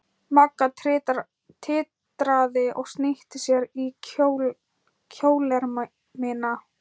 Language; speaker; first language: Icelandic; non-native, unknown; Thai